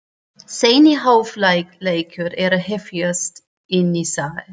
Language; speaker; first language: Icelandic; non-native, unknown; German